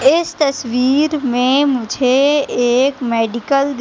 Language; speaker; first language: Hindi; native; Hindi